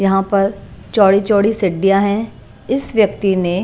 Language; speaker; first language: Hindi; non-native, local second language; Punjabi